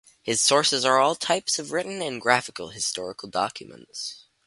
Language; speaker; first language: English; native; English